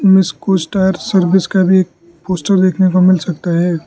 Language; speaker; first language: Hindi; non-native, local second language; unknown